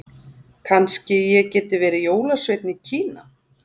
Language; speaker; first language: Icelandic; native; Icelandic